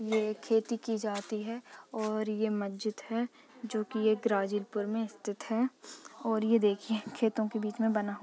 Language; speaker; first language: Hindi; native; Hindi